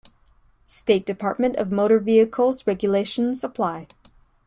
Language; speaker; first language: English; native; English